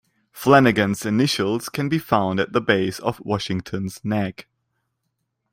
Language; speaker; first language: English; non-native, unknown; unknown